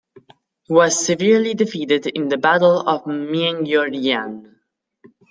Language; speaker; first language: English; non-native, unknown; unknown